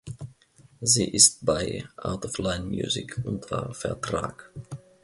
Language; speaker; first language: German; non-native, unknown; Finnish